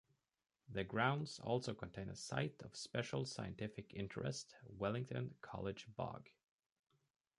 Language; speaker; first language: English; native; English